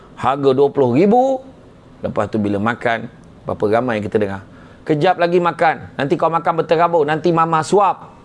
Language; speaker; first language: Malay; native; Malay